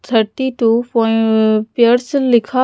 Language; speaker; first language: Hindi; non-native, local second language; Punjabi